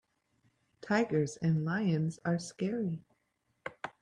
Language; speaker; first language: English; native; English